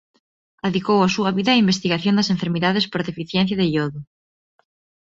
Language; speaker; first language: Galician; non-native, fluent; Spanish